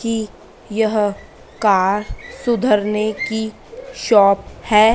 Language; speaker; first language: Hindi; native; Hindi